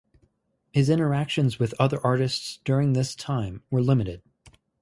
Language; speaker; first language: English; native; English